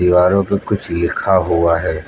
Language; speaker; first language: Hindi; native; Hindi